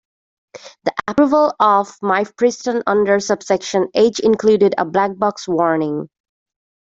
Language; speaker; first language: English; native; English